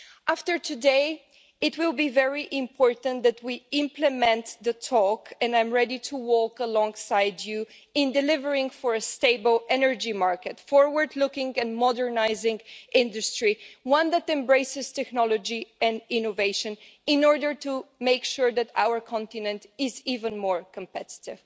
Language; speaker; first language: English; non-native, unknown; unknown